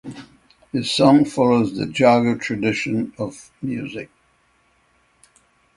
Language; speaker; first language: English; native; English